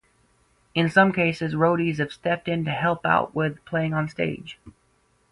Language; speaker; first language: English; native; English